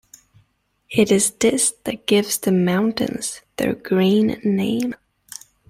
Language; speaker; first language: English; native; English